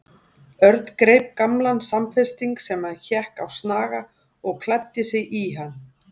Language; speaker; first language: Icelandic; native; Icelandic